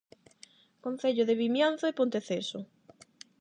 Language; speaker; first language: Galician; non-native, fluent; Spanish